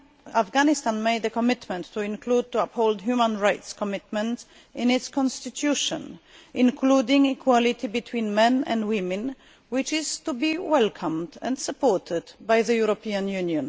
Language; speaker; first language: English; non-native, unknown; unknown